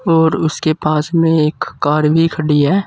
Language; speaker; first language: Hindi; native; Hindi